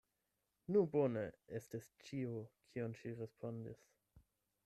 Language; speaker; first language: Esperanto; non-native, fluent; German